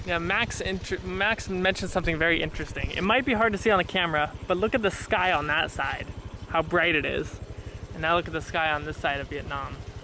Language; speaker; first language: English; native; English